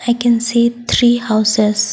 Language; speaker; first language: English; non-native, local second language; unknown